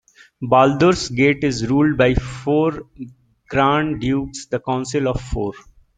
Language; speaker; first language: English; native; English